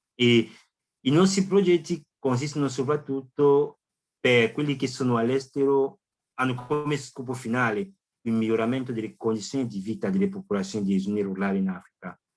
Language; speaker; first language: Italian; non-native, fluent; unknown